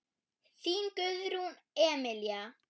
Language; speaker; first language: Icelandic; non-native, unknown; German